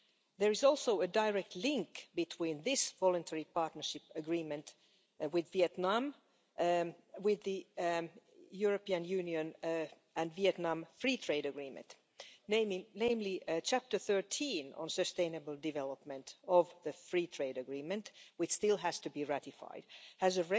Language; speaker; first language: English; non-native, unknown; Finnish